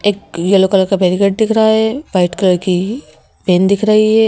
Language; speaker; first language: Hindi; native; Hindi